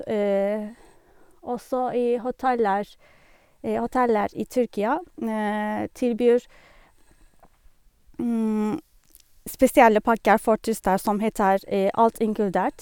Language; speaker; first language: Norwegian; non-native, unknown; Turkish